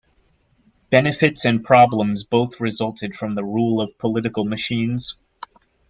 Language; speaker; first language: English; native; English